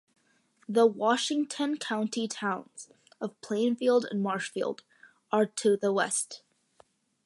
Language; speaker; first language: English; early bilingual, other home language; Malayalam